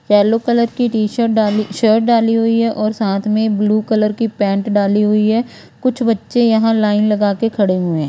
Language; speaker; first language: Hindi; non-native, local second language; Punjabi